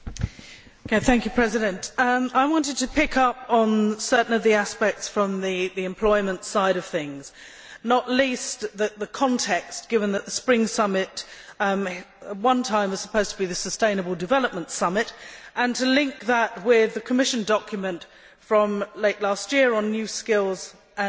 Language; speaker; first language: English; native; English